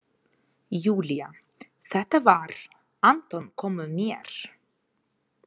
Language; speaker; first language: Icelandic; non-native, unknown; Ukrainian